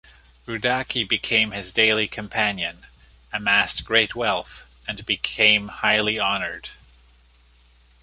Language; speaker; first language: English; native; English